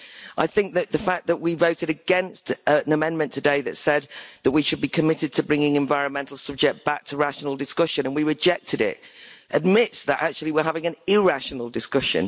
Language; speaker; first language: English; native; English